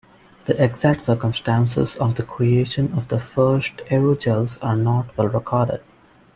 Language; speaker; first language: English; non-native, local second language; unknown